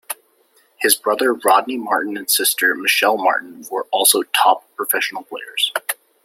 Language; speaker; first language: English; native; English